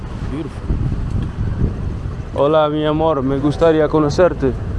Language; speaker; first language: Spanish; non-native, learner; English